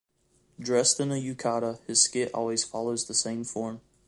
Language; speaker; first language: English; native; English